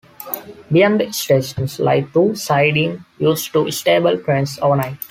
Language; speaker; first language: English; non-native, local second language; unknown